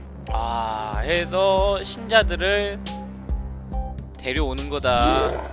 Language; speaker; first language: Korean; native; Korean